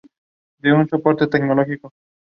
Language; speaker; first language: English; non-native, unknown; Spanish